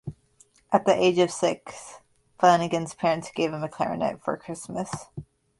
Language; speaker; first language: English; native; English